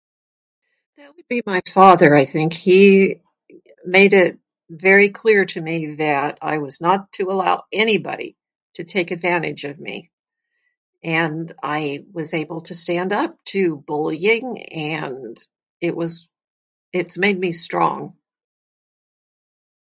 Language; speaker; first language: English; native; English